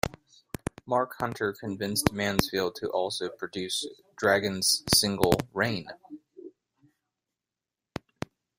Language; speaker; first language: English; native; English